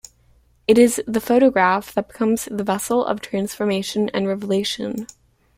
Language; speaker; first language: English; native; English